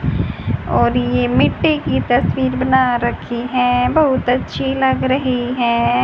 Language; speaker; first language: Hindi; native; Hindi